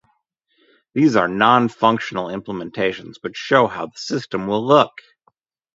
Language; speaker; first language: English; native; English